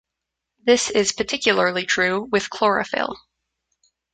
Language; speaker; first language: English; native; English